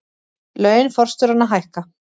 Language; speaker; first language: Icelandic; native; Icelandic